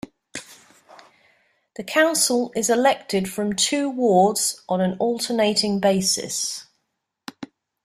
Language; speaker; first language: English; native; English